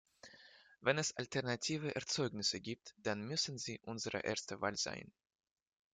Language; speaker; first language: German; non-native, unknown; Russian